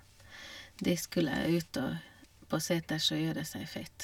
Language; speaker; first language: Norwegian; non-native, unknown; Hungarian